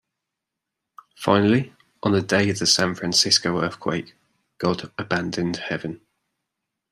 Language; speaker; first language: English; native; English